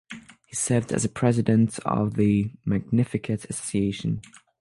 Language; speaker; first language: English; non-native, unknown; French